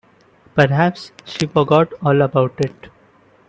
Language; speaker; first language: English; non-native, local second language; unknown